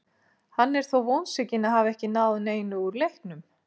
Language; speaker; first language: Icelandic; native; Icelandic